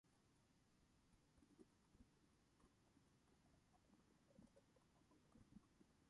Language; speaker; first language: English; non-native, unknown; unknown